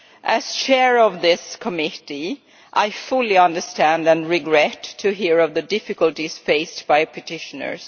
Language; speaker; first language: English; non-native, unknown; Swedish